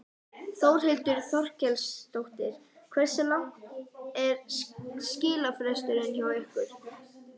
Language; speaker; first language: Icelandic; non-native, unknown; English